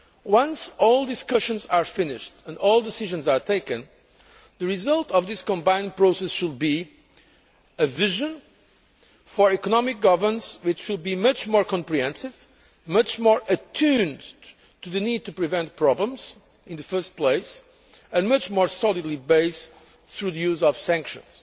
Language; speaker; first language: English; non-native, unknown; Portuguese